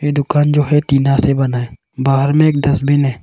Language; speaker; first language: Hindi; non-native, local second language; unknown